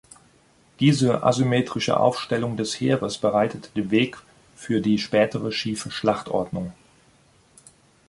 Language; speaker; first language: German; native; German